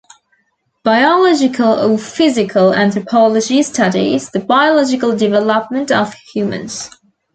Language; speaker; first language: English; native; English